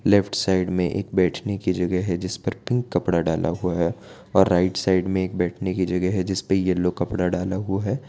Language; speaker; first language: Hindi; non-native, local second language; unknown